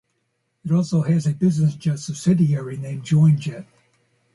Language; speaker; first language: English; native; English